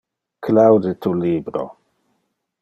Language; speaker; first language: Interlingua; non-native, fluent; Dutch